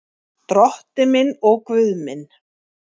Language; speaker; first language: Icelandic; native; Icelandic